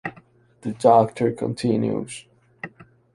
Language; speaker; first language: English; non-native, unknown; Chinese